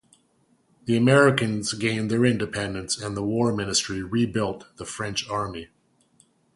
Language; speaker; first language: English; native; English